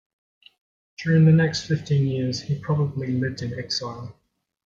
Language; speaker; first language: English; native; English